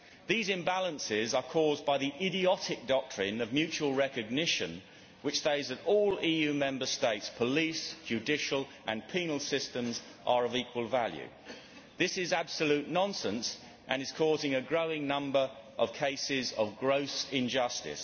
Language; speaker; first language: English; native; English